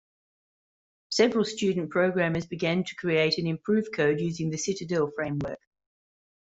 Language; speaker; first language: English; native; English